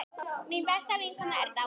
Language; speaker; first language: Icelandic; native; Icelandic